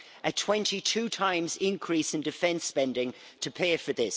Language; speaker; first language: English; native; English